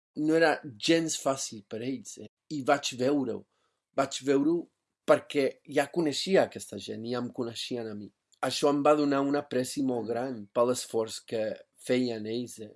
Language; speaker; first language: Catalan; non-native, fluent; English